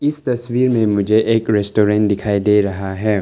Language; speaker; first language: Hindi; non-native, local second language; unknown